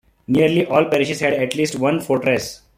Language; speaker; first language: English; non-native, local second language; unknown